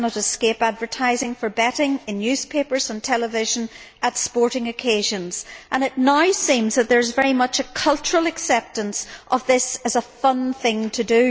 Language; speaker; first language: English; native; English